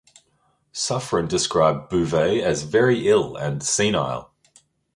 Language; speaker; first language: English; native; English